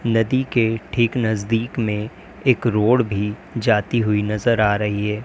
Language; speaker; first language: Hindi; native; Hindi